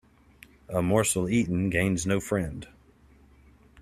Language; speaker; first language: English; native; English